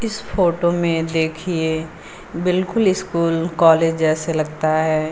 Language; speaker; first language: Hindi; native; Hindi